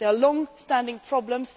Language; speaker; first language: English; non-native, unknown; Swedish